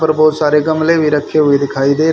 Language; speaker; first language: Hindi; native; Hindi